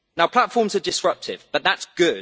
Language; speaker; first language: English; native; English